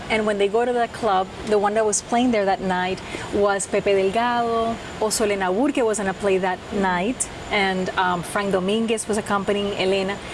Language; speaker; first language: English; non-native, local second language; Spanish